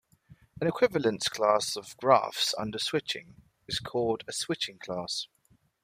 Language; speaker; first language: English; native; English